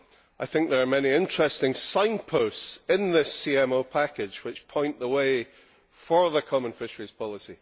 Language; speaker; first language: English; native; English